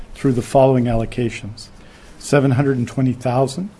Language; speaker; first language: English; native; English